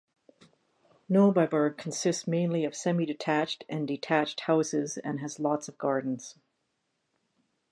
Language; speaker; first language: English; native; English